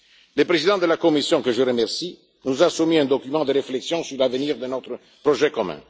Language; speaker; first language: French; non-native, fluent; Italian